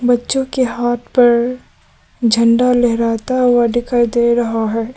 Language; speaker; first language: Hindi; non-native, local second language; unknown